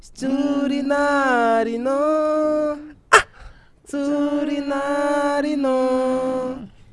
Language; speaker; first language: Portuguese; native; Portuguese